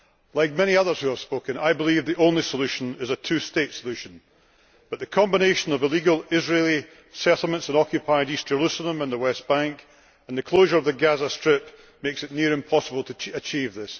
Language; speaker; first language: English; native; English